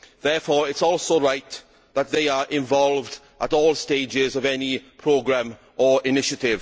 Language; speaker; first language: English; native; English